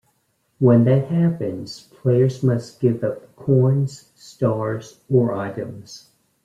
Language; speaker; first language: English; native; English